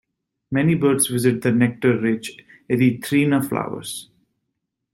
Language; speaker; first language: English; native; English